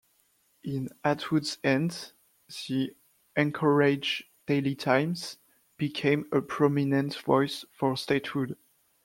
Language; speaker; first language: English; non-native, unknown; French